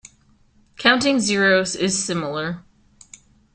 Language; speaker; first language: English; native; English